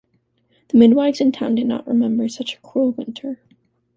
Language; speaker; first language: English; native; English